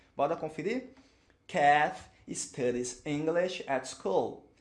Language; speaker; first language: English; non-native, fluent; Portuguese